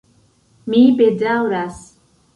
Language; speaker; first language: Esperanto; non-native, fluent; Central Kurdish